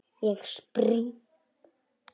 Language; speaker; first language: Icelandic; non-native, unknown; Polish